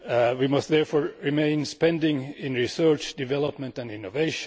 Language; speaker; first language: English; non-native, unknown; Finnish